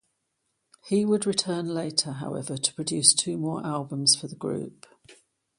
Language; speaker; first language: English; native; English